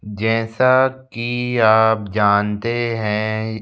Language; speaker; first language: Hindi; native; Hindi